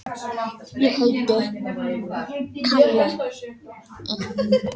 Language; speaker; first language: Icelandic; non-native, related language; Danish